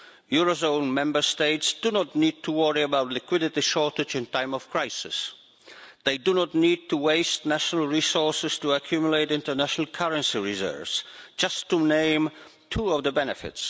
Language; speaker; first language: English; non-native, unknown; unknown